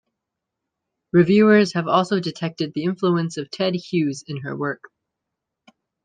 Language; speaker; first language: English; native; English